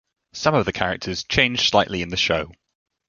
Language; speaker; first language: English; native; English